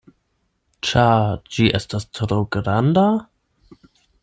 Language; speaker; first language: Esperanto; non-native, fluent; German